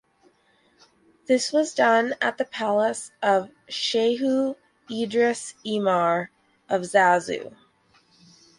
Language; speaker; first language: English; native; English